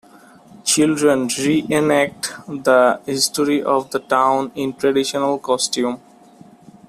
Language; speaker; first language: English; non-native, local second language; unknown